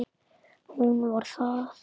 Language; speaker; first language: Icelandic; native; Icelandic